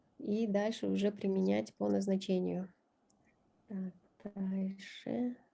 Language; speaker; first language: Russian; non-native, local second language; Kyrgyz